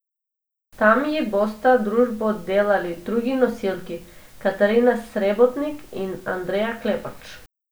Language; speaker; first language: Slovenian; non-native, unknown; Macedonian